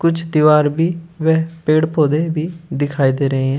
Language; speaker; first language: Hindi; native; Hindi